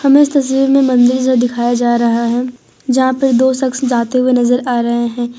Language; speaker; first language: Hindi; non-native, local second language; Gujarati